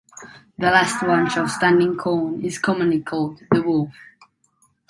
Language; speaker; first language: English; non-native, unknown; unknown